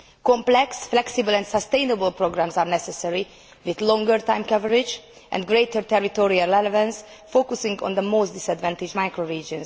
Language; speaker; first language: English; non-native, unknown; Hungarian